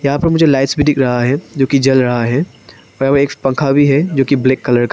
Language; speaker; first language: Hindi; non-native, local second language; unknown